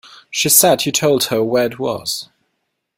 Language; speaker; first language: English; non-native, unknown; German